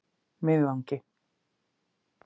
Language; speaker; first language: Icelandic; native; Icelandic